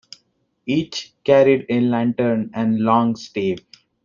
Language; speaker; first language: English; non-native, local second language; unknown